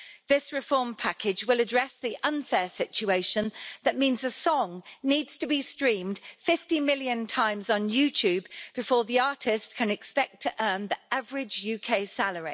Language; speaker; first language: English; native; English